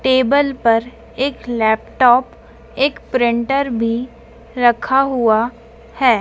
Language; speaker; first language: Hindi; native; Hindi